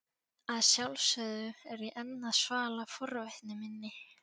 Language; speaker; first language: Icelandic; non-native, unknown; Polish